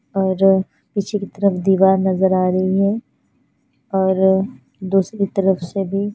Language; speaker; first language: Hindi; non-native, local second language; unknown